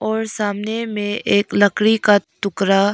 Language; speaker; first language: Hindi; early bilingual, other home language; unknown